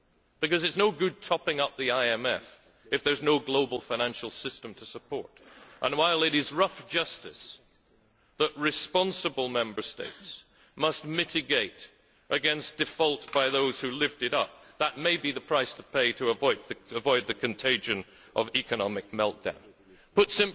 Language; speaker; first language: English; native; English